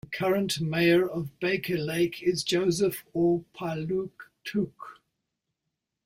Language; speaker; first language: English; native; English